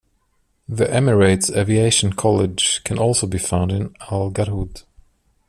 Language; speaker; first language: English; non-native, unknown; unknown